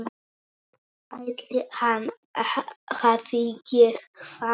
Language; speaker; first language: Icelandic; non-native, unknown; Polish